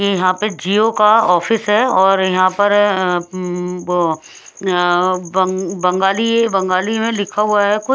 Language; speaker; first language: Hindi; non-native, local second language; Punjabi